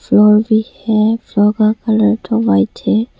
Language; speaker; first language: Hindi; early bilingual, other home language; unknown